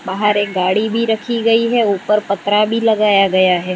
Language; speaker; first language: Hindi; non-native, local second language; Gujarati